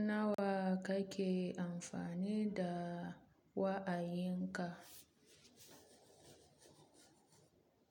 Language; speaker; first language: Hausa; native; Hausa